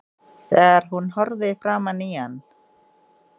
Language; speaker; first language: Icelandic; non-native, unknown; Indonesian